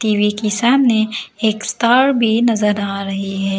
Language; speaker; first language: Hindi; non-native, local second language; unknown